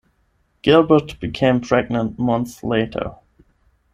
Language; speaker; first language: English; non-native, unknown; German